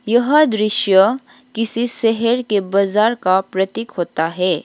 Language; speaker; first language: Hindi; non-native, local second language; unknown